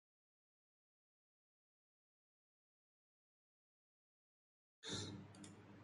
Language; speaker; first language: English; non-native, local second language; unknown